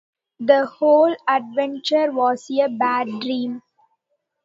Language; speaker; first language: English; non-native, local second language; Tamil